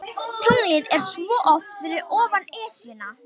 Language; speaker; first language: Icelandic; non-native, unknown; Romanian